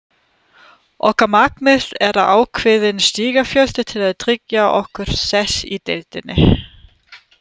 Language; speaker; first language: Icelandic; non-native, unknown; German